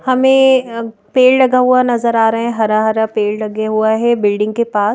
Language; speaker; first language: Hindi; native; Hindi